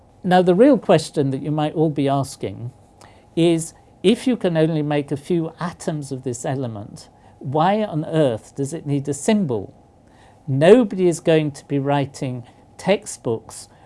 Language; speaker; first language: English; native; English